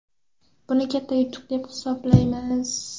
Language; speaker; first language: Uzbek; non-native, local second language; Kara-Kalpak